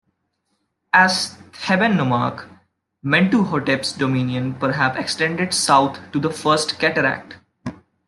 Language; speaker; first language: English; non-native, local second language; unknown